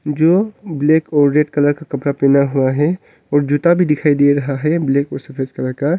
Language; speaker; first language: Hindi; non-native, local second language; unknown